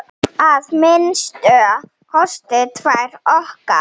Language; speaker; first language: Icelandic; non-native, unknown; Slovenian